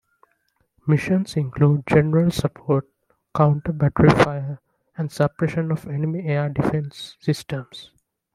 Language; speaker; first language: English; non-native, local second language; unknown